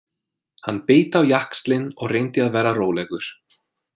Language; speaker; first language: Icelandic; non-native, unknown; English